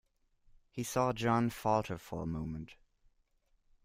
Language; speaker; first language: English; non-native, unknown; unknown